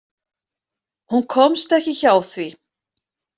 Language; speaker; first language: Icelandic; native; Icelandic